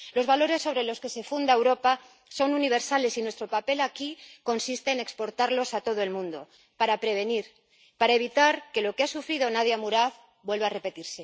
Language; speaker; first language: Spanish; native; Spanish